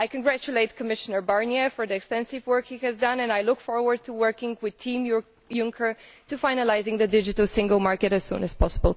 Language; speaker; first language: English; non-native, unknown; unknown